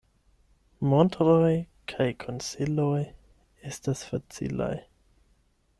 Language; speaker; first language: Esperanto; non-native, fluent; German